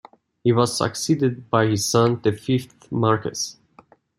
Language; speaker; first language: English; non-native, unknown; Persian